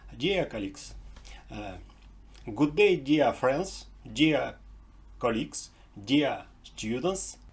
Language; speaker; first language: English; non-native, fluent; Russian